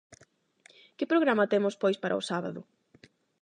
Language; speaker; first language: Galician; non-native, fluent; Spanish